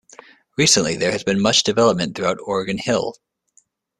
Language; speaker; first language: English; native; English